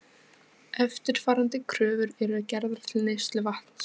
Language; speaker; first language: Icelandic; non-native, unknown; Polish